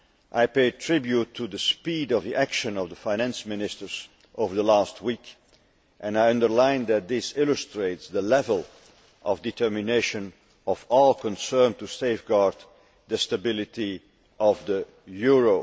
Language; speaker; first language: English; non-native, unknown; Dutch